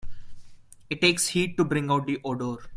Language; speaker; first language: English; non-native, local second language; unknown